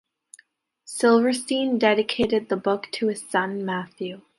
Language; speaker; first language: English; native; English